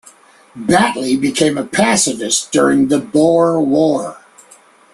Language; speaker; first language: English; native; English